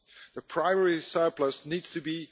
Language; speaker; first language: English; non-native, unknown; Dutch